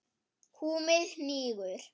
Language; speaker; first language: Icelandic; non-native, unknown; German